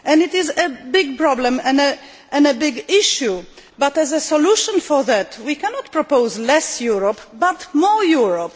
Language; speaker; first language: English; non-native, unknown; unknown